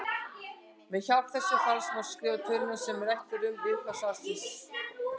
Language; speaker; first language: Icelandic; native; Icelandic